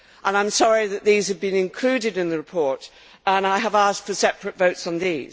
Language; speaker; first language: English; native; English